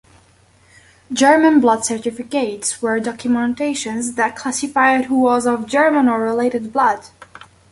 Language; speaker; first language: English; native; English